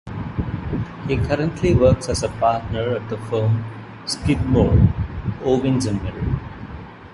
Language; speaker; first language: English; non-native, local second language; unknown